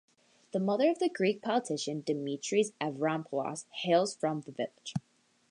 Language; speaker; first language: English; native; English